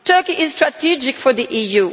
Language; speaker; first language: English; non-native, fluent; Italian